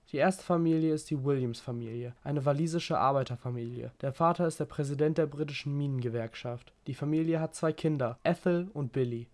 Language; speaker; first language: German; native; German